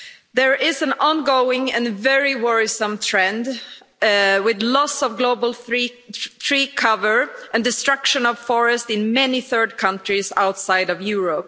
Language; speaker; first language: English; non-native, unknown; Swedish